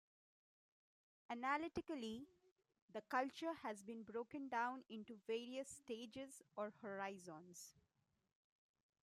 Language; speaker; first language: English; non-native, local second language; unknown